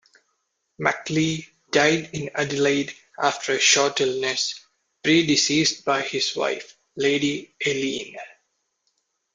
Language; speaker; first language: English; non-native, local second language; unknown